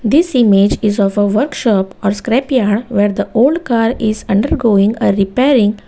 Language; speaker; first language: English; non-native, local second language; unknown